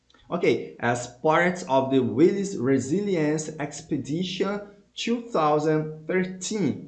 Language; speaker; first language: English; non-native, fluent; Portuguese